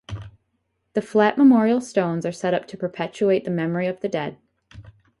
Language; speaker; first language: English; native; English